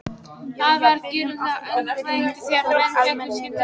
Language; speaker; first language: Icelandic; non-native, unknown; Polish